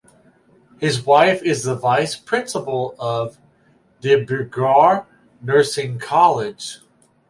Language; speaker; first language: English; native; English